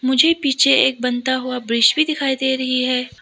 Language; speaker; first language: Hindi; non-native, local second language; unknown